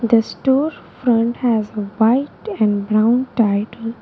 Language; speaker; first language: English; non-native, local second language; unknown